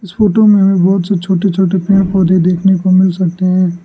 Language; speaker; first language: Hindi; non-native, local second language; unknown